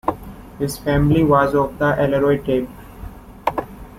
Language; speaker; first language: English; non-native, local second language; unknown